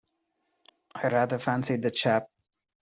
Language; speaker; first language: English; non-native, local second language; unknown